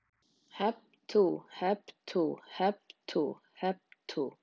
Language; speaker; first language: Icelandic; native; Icelandic